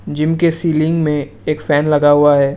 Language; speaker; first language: Hindi; non-native, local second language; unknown